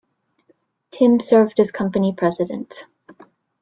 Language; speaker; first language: English; native; English